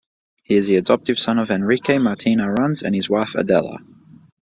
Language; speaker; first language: English; native; English